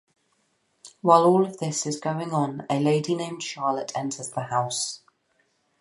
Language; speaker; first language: English; native; English